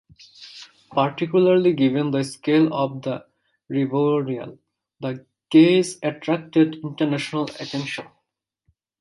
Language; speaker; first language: English; non-native, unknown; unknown